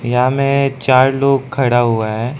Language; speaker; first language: Hindi; non-native, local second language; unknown